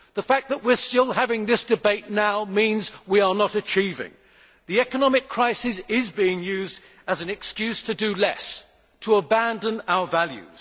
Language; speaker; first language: English; native; English